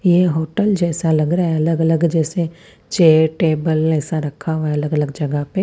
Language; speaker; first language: Hindi; non-native, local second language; Punjabi